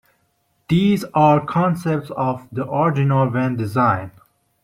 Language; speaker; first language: English; non-native, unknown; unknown